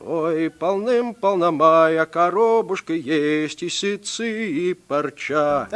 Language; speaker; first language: Russian; early bilingual, heritage; Russian